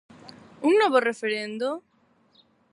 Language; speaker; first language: Galician; non-native, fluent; Spanish